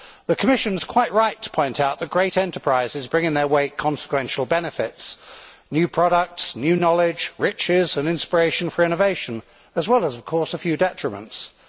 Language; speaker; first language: English; native; English